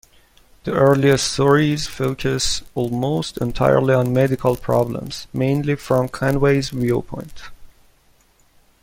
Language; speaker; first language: English; non-native, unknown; Persian